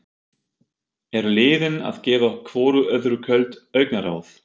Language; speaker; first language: Icelandic; non-native, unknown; German